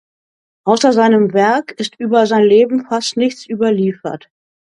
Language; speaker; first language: German; native; German